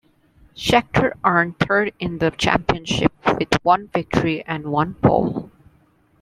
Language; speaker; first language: English; non-native, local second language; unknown